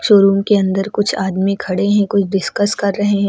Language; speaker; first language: Hindi; native; Hindi